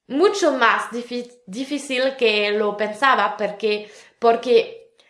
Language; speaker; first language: Spanish; non-native, fluent; French